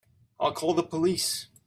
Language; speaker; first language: English; native; English